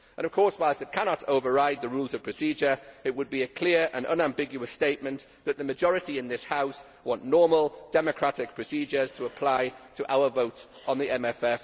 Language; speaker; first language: English; native; English